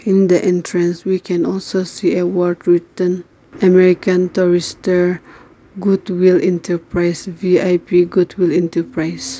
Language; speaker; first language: English; non-native, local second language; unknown